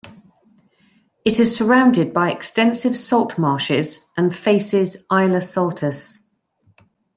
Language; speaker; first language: English; native; English